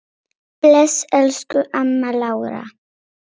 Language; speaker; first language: Icelandic; non-native, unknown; Polish